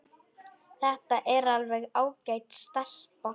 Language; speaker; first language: Icelandic; non-native, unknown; Polish